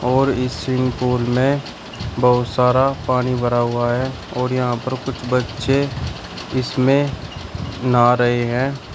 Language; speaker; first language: Hindi; native; Hindi